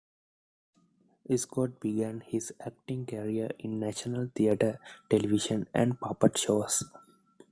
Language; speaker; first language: English; non-native, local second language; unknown